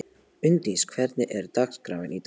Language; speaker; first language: Icelandic; non-native, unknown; Polish